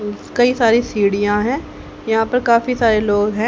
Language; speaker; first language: Hindi; native; Hindi